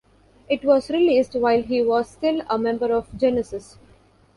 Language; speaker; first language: English; non-native, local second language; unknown